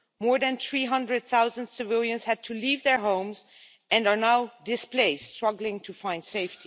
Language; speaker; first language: English; non-native, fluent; Dutch